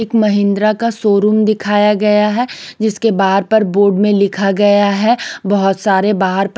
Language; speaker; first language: Hindi; non-native, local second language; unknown